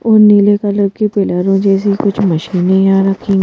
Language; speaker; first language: Hindi; native; Hindi